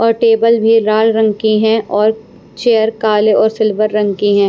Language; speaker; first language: Hindi; non-native, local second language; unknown